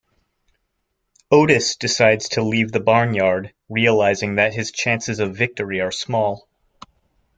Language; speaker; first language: English; native; English